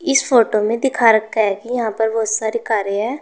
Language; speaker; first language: Hindi; native; Hindi